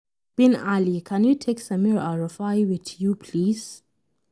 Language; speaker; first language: English; non-native, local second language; Hausa